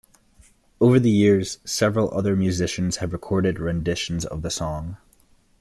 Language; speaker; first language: English; native; English